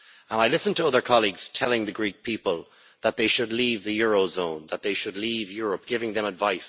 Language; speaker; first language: English; native; English